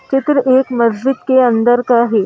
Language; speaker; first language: Hindi; native; Hindi